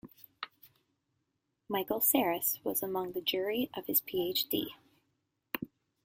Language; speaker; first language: English; native; English